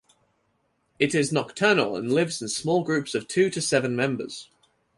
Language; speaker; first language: English; native; English